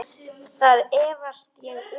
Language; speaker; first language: Icelandic; non-native, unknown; Polish